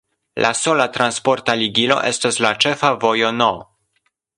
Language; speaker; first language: Esperanto; non-native, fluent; Polish